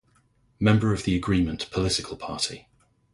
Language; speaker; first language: English; native; English